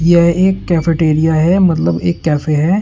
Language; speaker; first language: Hindi; native; Hindi